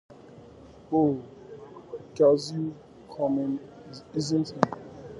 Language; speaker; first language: English; native; English